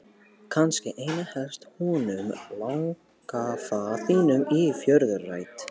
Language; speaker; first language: Icelandic; non-native, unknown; Polish